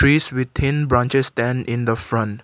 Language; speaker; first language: English; non-native, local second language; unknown